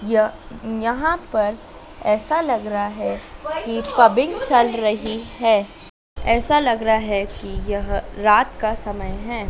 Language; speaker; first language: Hindi; native; Hindi